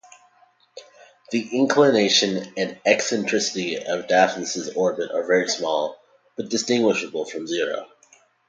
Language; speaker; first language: English; native; English